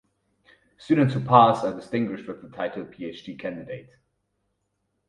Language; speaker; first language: English; non-native, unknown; German